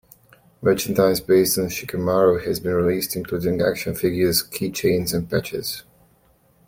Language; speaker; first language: English; native; English